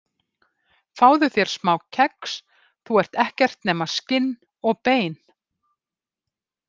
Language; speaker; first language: Icelandic; native; Icelandic